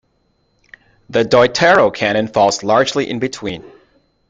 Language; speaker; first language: English; native; English